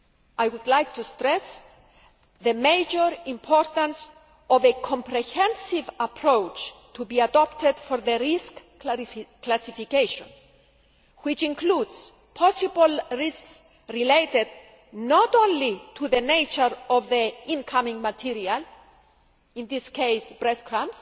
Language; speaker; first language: English; non-native, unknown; Greek